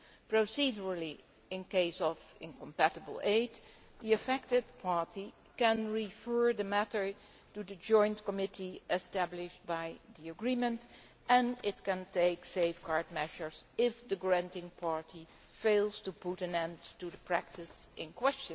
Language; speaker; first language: English; non-native, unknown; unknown